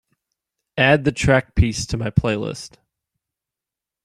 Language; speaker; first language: English; native; English